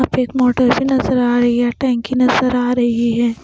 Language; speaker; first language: Hindi; non-native, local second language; Punjabi